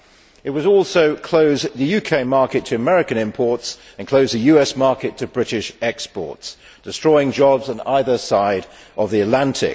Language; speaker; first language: English; native; English